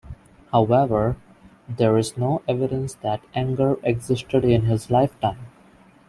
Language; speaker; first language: English; non-native, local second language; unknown